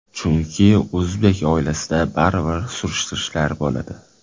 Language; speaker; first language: Uzbek; native; Uzbek